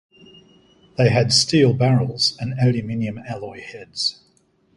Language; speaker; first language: English; native; English